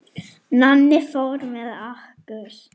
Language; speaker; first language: Icelandic; non-native, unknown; German